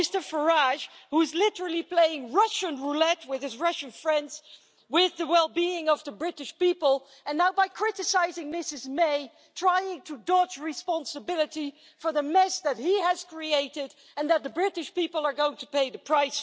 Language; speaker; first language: English; non-native, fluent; Dutch